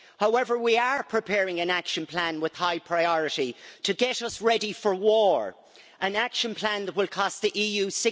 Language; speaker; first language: English; native; English